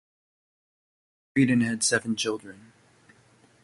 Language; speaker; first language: English; native; English